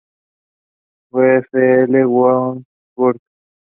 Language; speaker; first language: English; non-native, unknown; Spanish